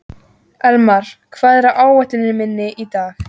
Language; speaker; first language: Icelandic; native; Icelandic